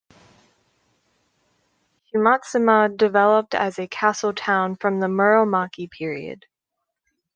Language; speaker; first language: English; native; English